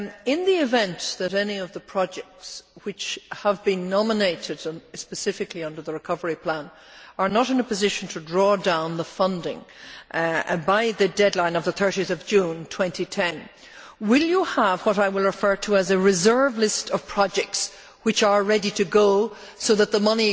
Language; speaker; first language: English; native; English